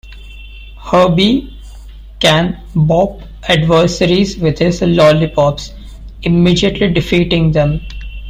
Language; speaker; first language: English; non-native, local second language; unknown